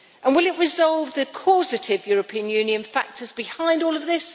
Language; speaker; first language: English; native; English